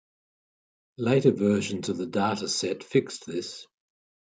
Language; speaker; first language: English; native; English